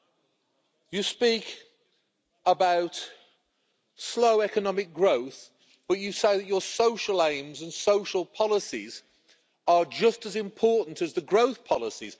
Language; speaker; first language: English; native; English